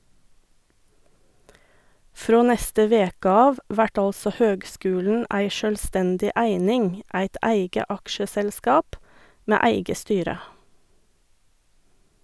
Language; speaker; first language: Norwegian; native; Norwegian